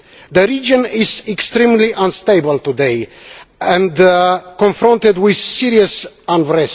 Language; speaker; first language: English; non-native, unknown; Romanian